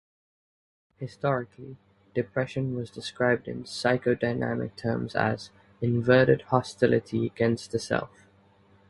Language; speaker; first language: English; native; English